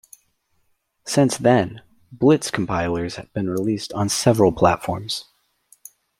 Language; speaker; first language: English; native; English